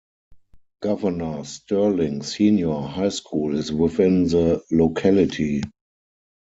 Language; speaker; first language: English; non-native, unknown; German